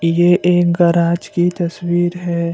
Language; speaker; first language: Hindi; non-native, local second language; Assamese